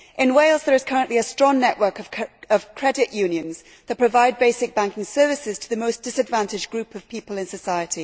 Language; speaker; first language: English; native; English